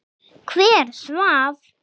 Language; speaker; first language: Icelandic; non-native, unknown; English